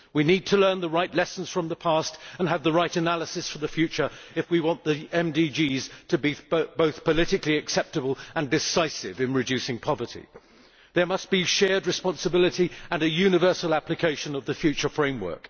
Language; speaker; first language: English; native; English